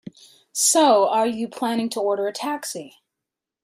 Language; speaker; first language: English; native; English